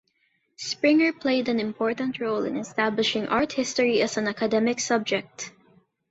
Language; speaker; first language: English; non-native, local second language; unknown